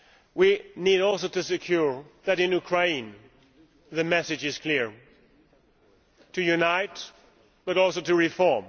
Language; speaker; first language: English; non-native, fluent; Swedish